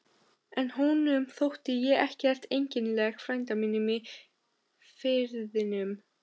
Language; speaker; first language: Icelandic; non-native, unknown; Albanian